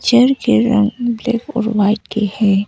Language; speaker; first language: Hindi; non-native, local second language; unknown